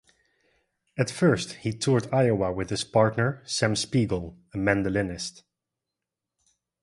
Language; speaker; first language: English; non-native, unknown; Dutch